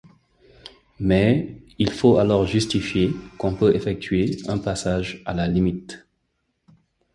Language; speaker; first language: French; non-native, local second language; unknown